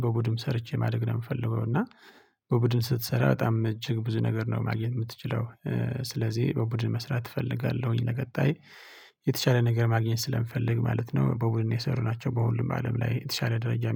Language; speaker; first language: Amharic; non-native, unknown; Tigrinya